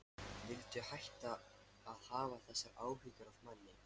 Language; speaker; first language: Icelandic; non-native, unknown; Lithuanian